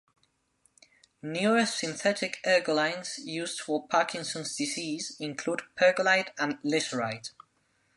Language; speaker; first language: English; non-native, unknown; Spanish